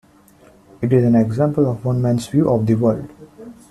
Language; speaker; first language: English; non-native, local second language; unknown